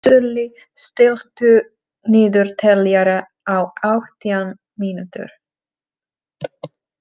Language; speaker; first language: Icelandic; non-native, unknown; Czech